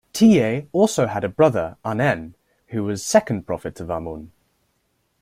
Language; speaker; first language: English; native; English